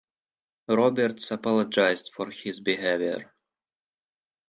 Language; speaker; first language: English; non-native, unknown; Russian